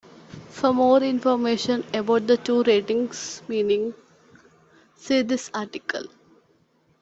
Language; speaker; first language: English; non-native, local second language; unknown